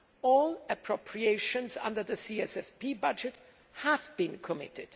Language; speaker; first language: English; non-native, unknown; German